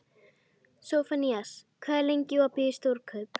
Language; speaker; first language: Icelandic; native; Icelandic